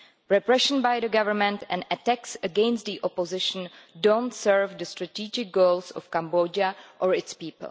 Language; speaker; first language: English; non-native, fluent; Czech